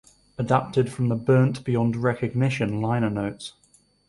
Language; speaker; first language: English; native; English